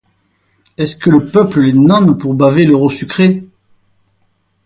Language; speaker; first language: French; native; French